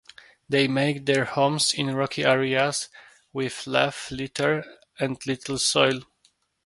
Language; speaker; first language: English; non-native, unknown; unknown